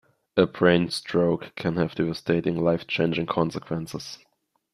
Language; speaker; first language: English; non-native, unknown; German